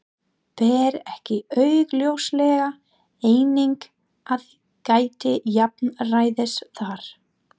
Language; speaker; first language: Icelandic; non-native, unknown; English